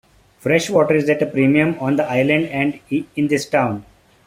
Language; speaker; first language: English; non-native, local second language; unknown